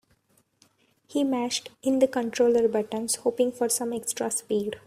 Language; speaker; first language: English; non-native, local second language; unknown